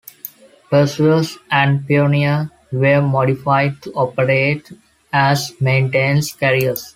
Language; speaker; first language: English; non-native, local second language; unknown